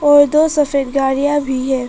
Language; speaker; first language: Hindi; non-native, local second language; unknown